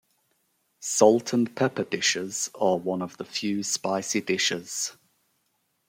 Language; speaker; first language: English; native; English